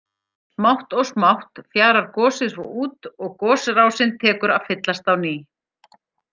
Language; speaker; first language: Icelandic; native; Icelandic